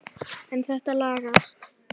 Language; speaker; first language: Icelandic; native; Icelandic